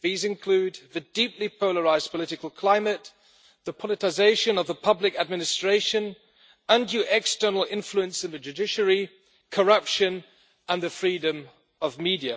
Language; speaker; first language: English; non-native, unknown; German